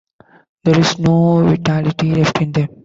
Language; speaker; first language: English; non-native, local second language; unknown